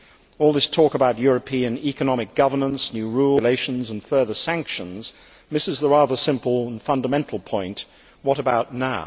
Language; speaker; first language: English; native; English